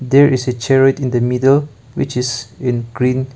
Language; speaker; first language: English; non-native, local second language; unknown